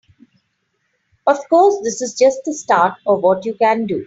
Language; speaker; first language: English; non-native, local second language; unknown